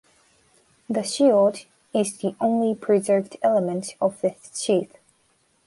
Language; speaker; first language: English; non-native, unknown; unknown